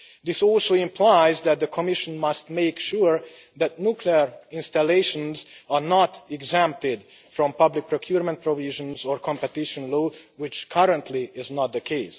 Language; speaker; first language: English; non-native, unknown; Hungarian